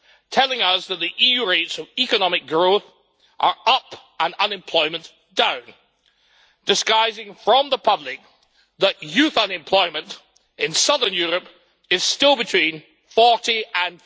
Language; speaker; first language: English; native; English